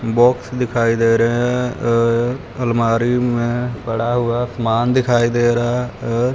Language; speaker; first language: Hindi; non-native, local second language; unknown